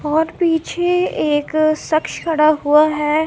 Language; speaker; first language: Hindi; non-native, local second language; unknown